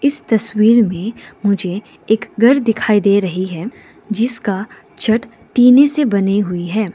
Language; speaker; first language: Hindi; non-native, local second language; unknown